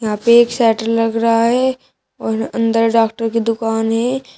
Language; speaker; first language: Hindi; native; Hindi